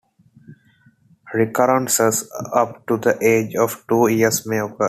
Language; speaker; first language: English; non-native, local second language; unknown